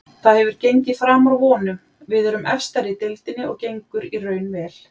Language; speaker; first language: Icelandic; native; Icelandic